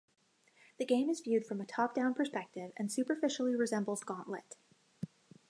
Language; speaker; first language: English; native; English